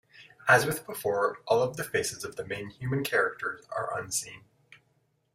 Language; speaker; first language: English; native; English